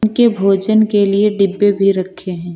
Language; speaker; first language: Hindi; native; Hindi